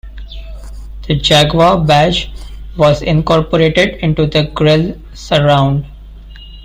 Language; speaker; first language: English; non-native, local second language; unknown